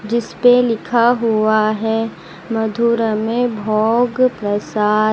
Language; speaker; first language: Hindi; native; Hindi